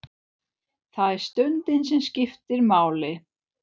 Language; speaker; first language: Icelandic; non-native, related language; Swedish